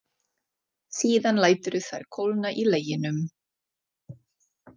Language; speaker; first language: Icelandic; non-native, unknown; Czech